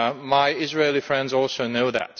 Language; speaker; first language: English; non-native, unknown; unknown